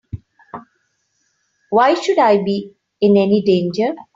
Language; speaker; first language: English; non-native, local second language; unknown